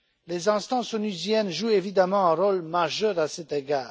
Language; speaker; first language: French; non-native, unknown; Romanian